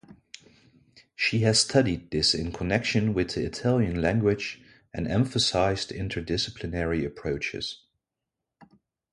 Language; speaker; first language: English; non-native, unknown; Dutch